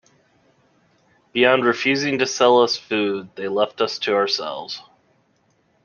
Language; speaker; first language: English; native; English